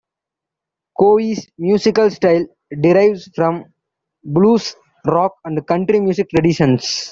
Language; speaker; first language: English; non-native, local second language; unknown